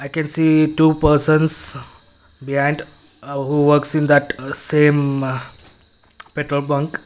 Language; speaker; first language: English; non-native, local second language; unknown